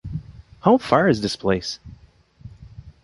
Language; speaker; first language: English; non-native, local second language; French